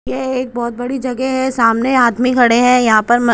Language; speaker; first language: Hindi; non-native, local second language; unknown